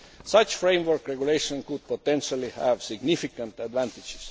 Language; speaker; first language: English; non-native, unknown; Estonian